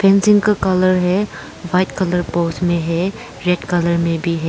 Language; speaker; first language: Hindi; early bilingual, other home language; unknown